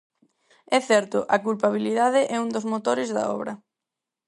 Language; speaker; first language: Galician; non-native, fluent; Spanish